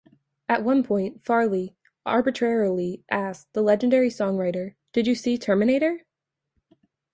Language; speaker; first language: English; native; English